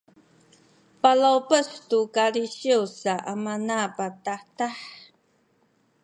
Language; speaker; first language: Sakizaya; non-native, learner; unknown